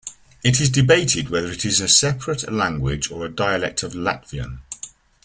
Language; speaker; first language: English; native; English